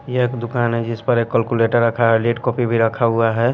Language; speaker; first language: Hindi; non-native, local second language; Bhojpuri